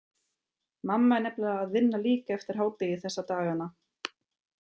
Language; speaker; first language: Icelandic; non-native, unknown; German